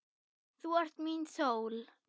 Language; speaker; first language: Icelandic; non-native, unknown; German